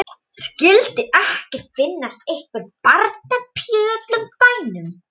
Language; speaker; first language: Icelandic; non-native, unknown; Polish